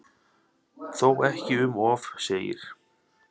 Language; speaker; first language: Icelandic; native; Icelandic